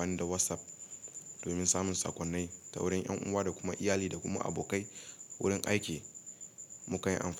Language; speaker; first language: Hausa; native; Hausa